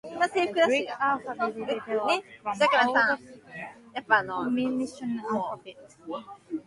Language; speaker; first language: English; non-native, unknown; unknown